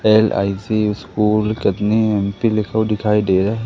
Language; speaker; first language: Hindi; native; Hindi